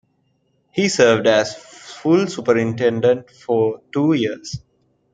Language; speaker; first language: English; non-native, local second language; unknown